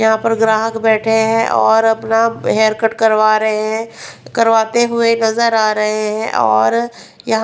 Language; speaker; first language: Hindi; non-native, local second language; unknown